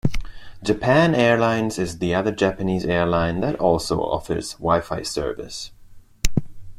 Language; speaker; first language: English; non-native, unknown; Spanish